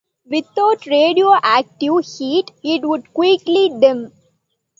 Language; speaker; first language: English; non-native, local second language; Tamil